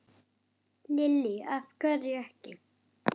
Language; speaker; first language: Icelandic; native; Icelandic